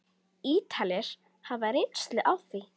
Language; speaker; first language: Icelandic; native; Icelandic